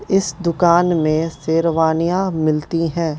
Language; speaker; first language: Hindi; non-native, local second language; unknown